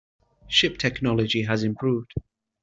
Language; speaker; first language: English; native; English